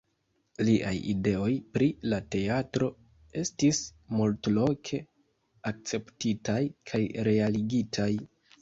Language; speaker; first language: Esperanto; non-native, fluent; Kinyarwanda